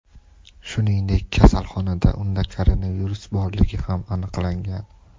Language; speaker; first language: Uzbek; native; Uzbek